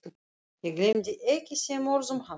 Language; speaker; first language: Icelandic; non-native, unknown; Russian